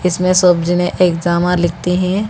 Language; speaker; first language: Hindi; non-native, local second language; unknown